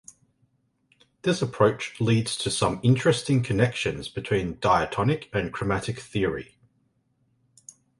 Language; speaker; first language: English; native; English